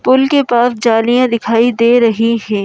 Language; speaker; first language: Hindi; native; Hindi